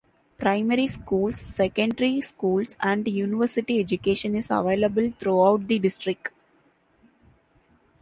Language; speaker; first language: English; non-native, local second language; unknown